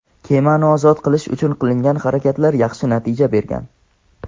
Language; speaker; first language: Uzbek; non-native, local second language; Tajik